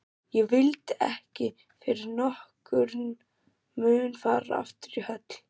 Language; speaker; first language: Icelandic; non-native, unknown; German